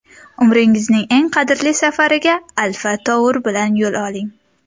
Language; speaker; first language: Uzbek; native; Uzbek